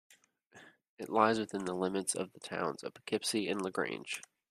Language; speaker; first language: English; native; English